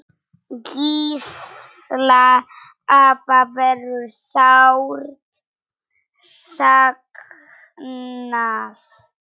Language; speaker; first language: Icelandic; non-native, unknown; Polish